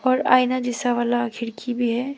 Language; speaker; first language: Hindi; non-native, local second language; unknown